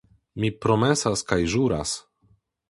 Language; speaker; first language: Esperanto; non-native, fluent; Polish